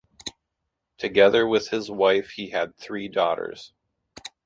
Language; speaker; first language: English; native; English